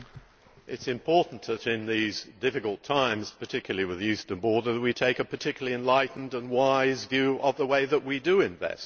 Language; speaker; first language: English; native; English